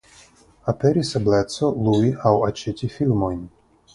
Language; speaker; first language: Esperanto; non-native, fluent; Russian